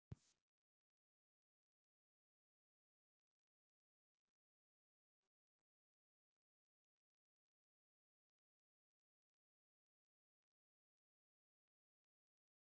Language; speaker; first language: Icelandic; non-native, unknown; English